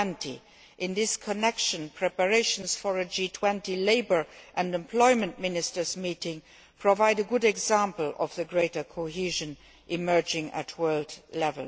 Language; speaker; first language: English; non-native, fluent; Luxembourgish